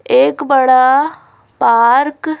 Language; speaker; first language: Hindi; native; Hindi